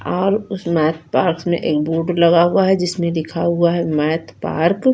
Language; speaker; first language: Hindi; non-native, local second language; Punjabi